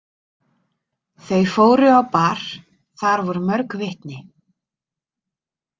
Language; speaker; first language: Icelandic; native; Icelandic